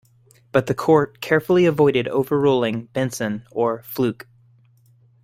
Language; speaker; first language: English; native; English